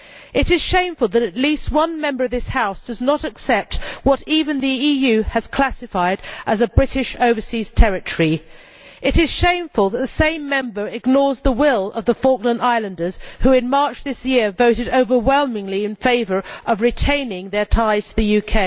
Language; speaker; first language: English; native; English